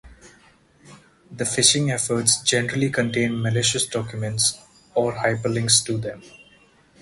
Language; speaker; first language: English; non-native, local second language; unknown